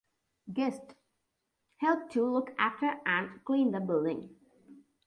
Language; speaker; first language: English; non-native, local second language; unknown